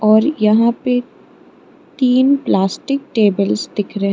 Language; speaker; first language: Hindi; non-native, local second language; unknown